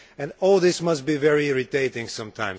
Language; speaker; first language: English; non-native, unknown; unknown